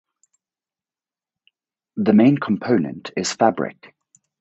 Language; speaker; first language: English; native; English